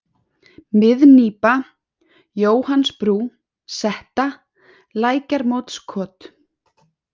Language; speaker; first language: Icelandic; native; Icelandic